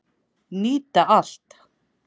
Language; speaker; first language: Icelandic; native; Icelandic